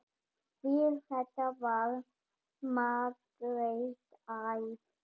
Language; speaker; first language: Icelandic; non-native, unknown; German